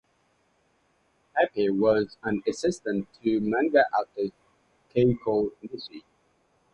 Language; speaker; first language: English; native; English